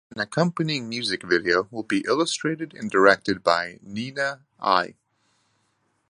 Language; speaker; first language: English; native; English